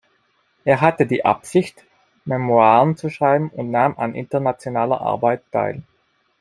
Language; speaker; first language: German; non-native, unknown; Italian